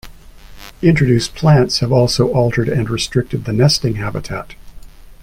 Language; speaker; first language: English; native; English